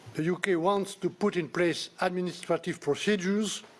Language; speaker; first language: English; non-native, fluent; French